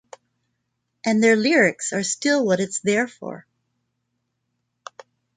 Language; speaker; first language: English; non-native, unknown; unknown